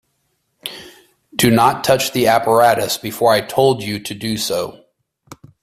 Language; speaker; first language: English; native; English